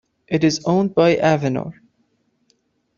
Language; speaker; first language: English; non-native, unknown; Persian